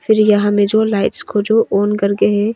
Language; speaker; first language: Hindi; early bilingual, other home language; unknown